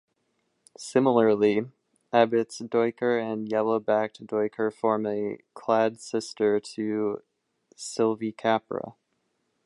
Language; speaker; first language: English; non-native, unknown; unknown